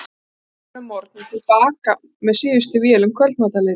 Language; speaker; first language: Icelandic; native; Icelandic